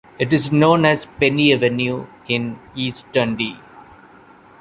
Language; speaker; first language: English; non-native, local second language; Malayalam